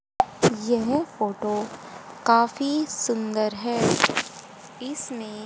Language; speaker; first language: Hindi; native; Hindi